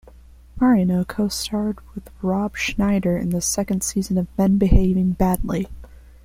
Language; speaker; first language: English; non-native, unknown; Spanish